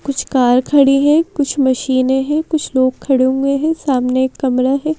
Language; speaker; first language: Hindi; native; Hindi